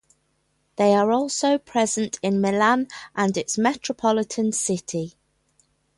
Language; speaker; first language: English; native; English